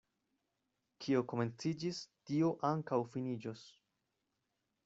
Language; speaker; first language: Esperanto; non-native, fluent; Spanish